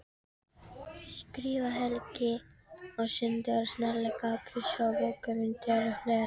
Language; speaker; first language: Icelandic; non-native, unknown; Filipino